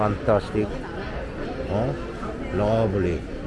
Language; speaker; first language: English; non-native, learner; Korean